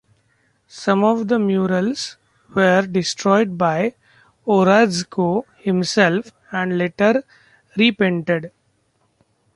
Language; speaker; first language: English; non-native, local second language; Marathi